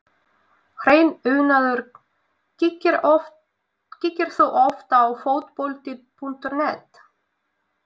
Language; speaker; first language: Icelandic; non-native, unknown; Russian